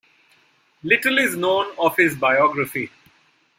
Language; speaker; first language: English; non-native, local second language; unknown